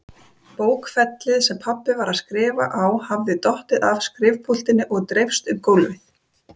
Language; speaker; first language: Icelandic; native; Icelandic